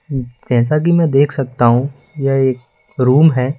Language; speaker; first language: Hindi; native; Hindi